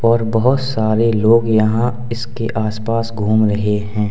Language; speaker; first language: Hindi; native; Hindi